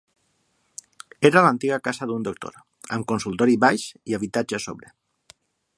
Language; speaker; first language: Catalan; non-native, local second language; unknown